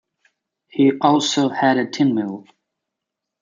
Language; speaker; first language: English; native; English